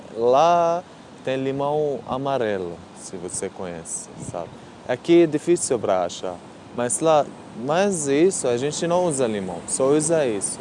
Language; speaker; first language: Portuguese; non-native, learner; Arabic